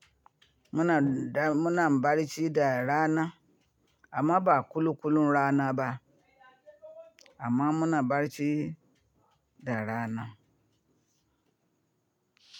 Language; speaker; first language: Hausa; non-native, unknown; Yoruba